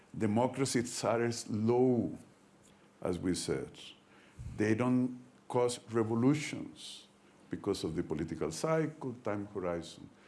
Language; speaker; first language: English; non-native, fluent; Spanish